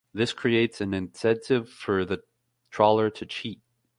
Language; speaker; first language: English; native; English